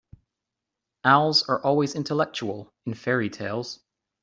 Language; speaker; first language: English; native; English